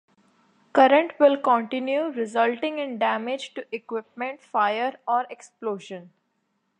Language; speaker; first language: English; non-native, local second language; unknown